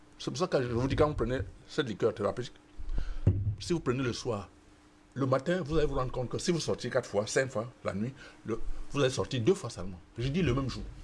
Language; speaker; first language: French; non-native, local second language; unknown